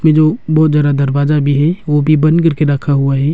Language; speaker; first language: Hindi; non-native, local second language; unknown